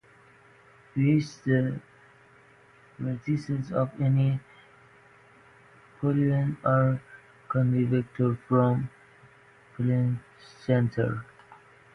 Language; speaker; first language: English; non-native, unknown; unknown